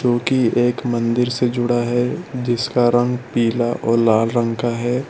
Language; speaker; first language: Hindi; non-native, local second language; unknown